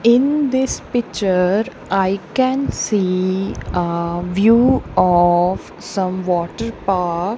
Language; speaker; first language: English; non-native, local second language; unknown